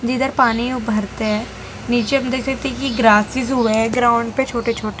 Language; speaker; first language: Hindi; non-native, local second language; Gujarati